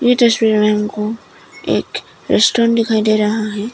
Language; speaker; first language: Hindi; non-native, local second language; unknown